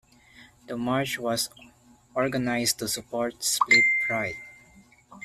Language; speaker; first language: English; non-native, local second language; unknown